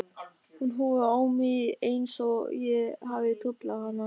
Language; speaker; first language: Icelandic; non-native, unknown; German